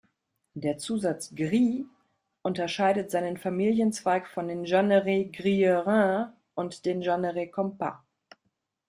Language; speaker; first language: German; native; German